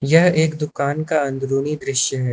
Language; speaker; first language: Hindi; native; Hindi